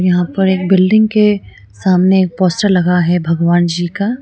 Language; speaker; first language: Hindi; non-native, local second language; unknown